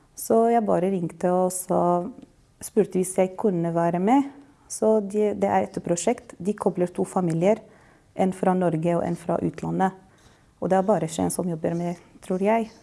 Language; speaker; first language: Norwegian; non-native, fluent; Arabic